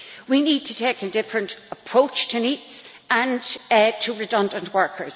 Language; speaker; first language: English; native; English